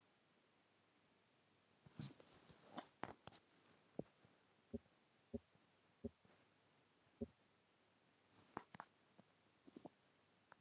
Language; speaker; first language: Icelandic; native; Icelandic